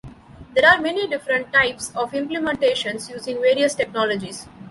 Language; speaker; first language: English; non-native, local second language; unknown